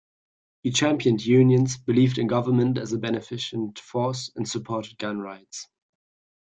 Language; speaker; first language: English; non-native, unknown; German